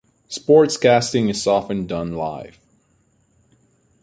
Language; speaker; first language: English; native; English